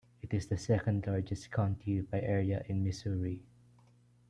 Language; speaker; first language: English; non-native, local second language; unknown